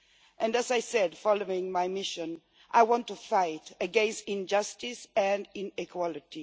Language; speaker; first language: English; non-native, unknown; Swedish